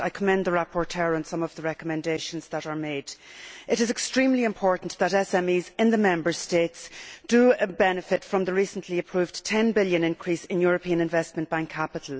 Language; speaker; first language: English; native; English